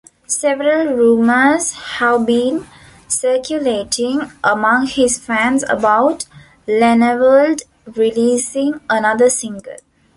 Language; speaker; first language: English; non-native, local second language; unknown